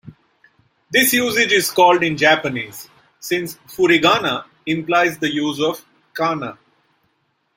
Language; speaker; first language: English; non-native, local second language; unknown